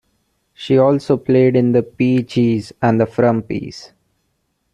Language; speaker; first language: English; non-native, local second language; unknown